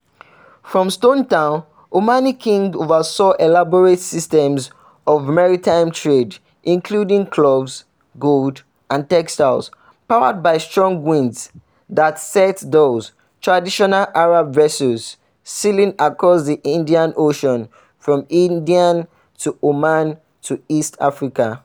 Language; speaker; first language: English; non-native, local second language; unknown